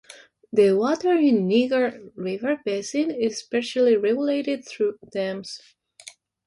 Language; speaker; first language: English; non-native, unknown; Spanish